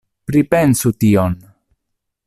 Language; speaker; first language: Esperanto; non-native, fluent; Italian